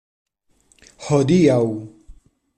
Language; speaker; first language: Esperanto; non-native, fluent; Spanish